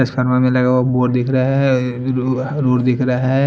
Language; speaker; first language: Hindi; non-native, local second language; Bhojpuri